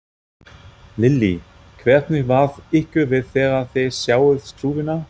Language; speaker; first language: Icelandic; non-native, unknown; German